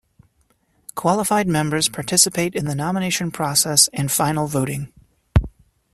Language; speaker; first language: English; native; English